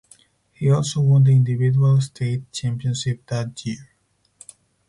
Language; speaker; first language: English; non-native, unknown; Spanish